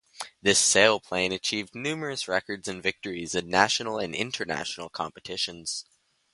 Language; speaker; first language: English; native; English